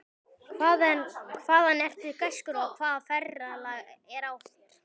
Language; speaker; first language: Icelandic; native; Icelandic